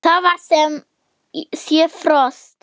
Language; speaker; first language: Icelandic; non-native, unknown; German